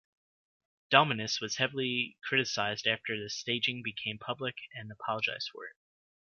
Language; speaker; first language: English; native; English